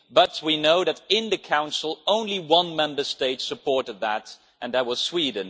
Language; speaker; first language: English; non-native, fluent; Dutch